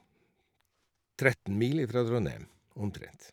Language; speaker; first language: Norwegian; native; Norwegian